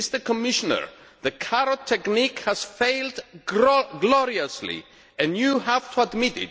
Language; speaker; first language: English; non-native, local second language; Greek